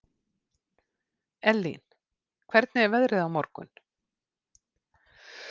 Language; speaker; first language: Icelandic; native; Icelandic